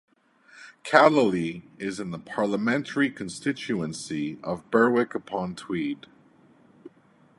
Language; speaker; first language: English; native; English